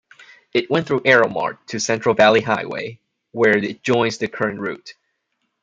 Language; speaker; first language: English; non-native, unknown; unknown